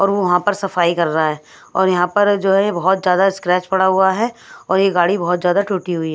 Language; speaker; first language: Hindi; non-native, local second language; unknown